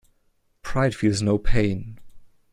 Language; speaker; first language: English; non-native, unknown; German